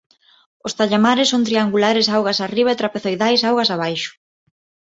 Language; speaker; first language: Galician; non-native, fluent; Spanish